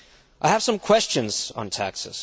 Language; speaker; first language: English; non-native, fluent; Danish